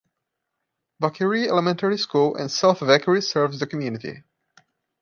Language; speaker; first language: English; non-native, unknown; Portuguese